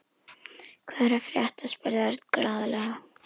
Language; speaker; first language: Icelandic; native; Icelandic